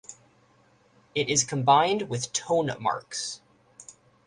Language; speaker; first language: English; native; English